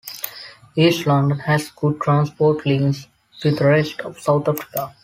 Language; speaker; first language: English; non-native, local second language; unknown